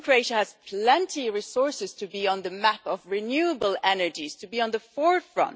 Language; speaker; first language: English; non-native, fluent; German